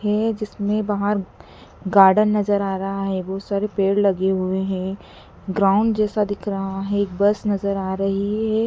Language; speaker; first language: Hindi; native; Hindi